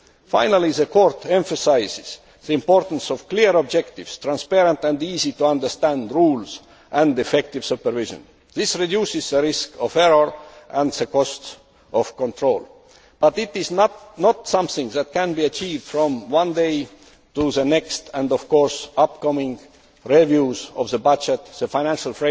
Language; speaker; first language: English; non-native, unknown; Estonian